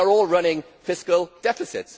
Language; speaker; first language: English; native; English